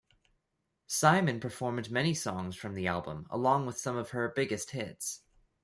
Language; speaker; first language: English; native; English